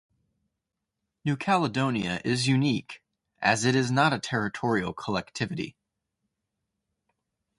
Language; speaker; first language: English; native; English